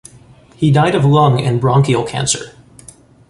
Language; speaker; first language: English; native; English